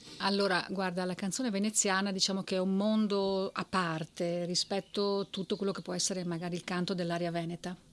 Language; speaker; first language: Italian; native; Italian